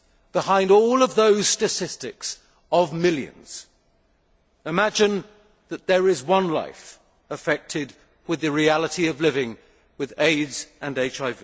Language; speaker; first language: English; native; English